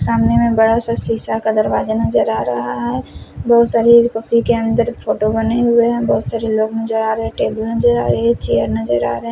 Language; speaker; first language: Hindi; non-native, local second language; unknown